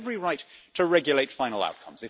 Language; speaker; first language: English; native; English